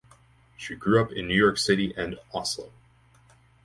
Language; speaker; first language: English; native; English